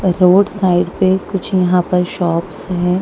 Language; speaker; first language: Hindi; non-native, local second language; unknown